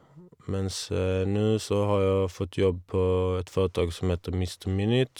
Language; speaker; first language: Norwegian; non-native, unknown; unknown